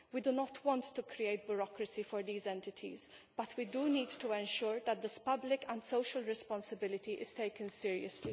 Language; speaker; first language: English; non-native, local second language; Maltese